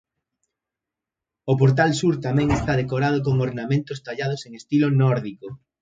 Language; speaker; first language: Galician; native; Galician